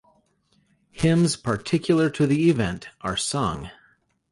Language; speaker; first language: English; native; English